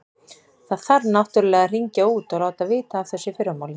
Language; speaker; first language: Icelandic; native; Icelandic